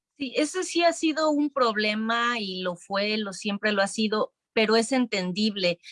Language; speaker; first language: Spanish; native; Spanish